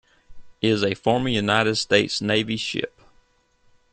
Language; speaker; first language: English; native; English